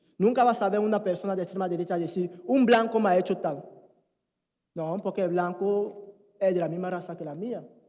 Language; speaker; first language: Spanish; non-native, fluent; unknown